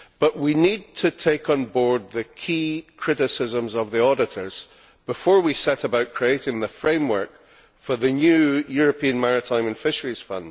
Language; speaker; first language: English; native; English